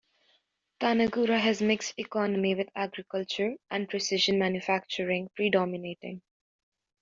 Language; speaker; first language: English; native; English